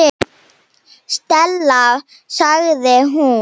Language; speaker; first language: Icelandic; non-native, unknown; Slovenian